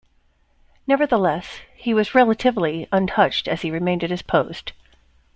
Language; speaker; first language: English; native; English